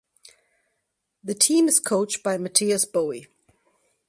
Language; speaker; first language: English; native; English